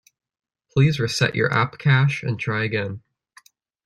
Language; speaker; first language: English; native; English